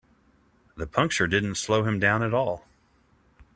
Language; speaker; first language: English; native; English